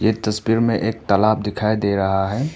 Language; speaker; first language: Hindi; non-native, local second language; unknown